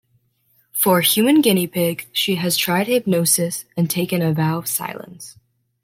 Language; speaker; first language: English; native; English